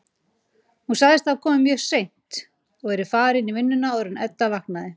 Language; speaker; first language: Icelandic; native; Icelandic